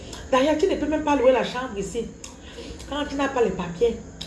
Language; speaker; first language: French; non-native, local second language; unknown